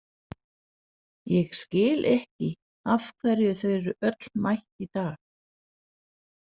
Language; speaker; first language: Icelandic; non-native, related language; Danish